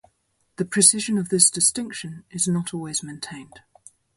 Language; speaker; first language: English; native; English